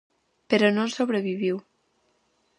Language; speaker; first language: Galician; native; Galician